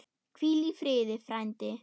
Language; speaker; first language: Icelandic; non-native, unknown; German